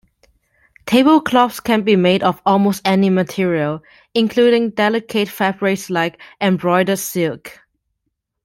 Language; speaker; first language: English; non-native, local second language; Cantonese